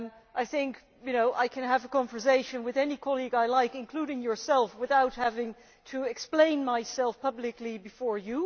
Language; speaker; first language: English; non-native, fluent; Dutch